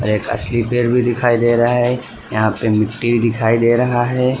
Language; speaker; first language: Hindi; non-native, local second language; Gujarati